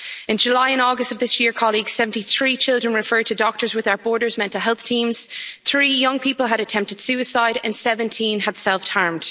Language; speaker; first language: English; native; English